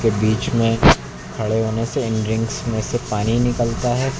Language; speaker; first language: Hindi; native; Hindi